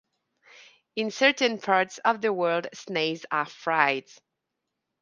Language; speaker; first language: English; non-native, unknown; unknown